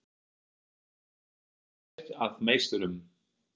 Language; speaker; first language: Icelandic; non-native, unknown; German